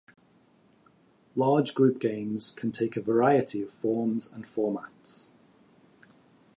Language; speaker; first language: English; native; English